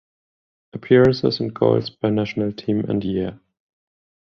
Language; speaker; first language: English; non-native, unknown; German